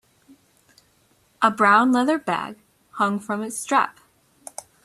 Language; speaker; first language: English; native; English